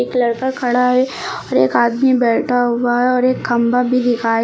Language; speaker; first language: Hindi; native; Hindi